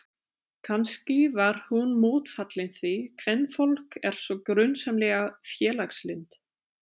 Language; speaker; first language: Icelandic; non-native, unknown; German